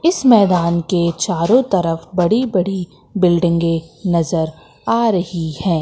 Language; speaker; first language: Hindi; native; Hindi